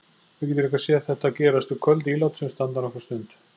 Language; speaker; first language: Icelandic; native; Icelandic